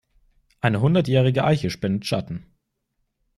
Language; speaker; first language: German; native; German